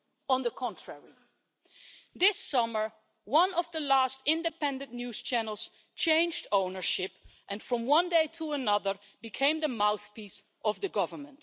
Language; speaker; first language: English; non-native, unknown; Dutch